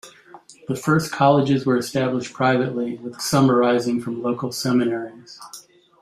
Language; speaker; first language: English; native; English